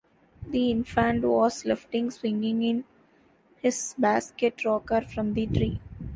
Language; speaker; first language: English; non-native, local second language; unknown